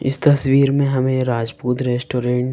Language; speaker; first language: Hindi; native; Hindi